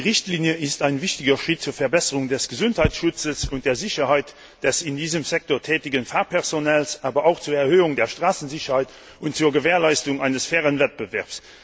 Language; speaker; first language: German; non-native, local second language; Luxembourgish